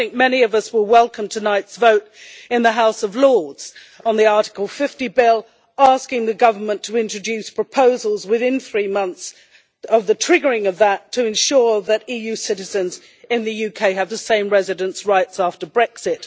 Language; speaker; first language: English; native; English